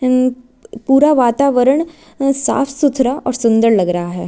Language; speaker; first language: Hindi; native; Hindi